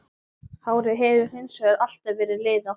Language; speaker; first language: Icelandic; native; Icelandic